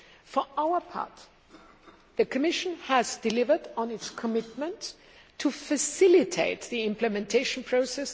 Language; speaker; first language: English; non-native, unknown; German